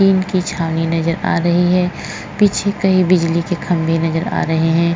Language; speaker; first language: Hindi; native; Hindi